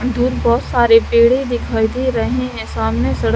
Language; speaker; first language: Hindi; native; Hindi